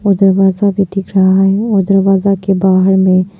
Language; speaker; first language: Hindi; non-native, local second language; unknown